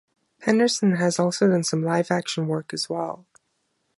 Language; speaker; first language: English; non-native, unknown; German